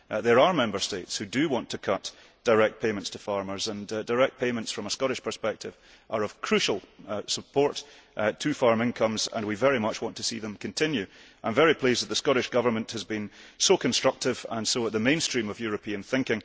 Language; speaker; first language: English; early bilingual, heritage; English